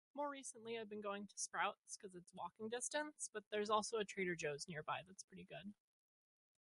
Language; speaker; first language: English; native; English